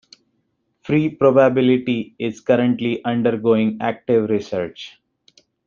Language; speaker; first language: English; non-native, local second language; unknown